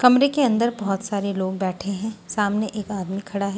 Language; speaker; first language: Hindi; non-native, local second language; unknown